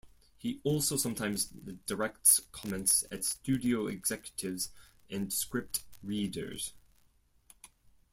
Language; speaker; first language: English; non-native, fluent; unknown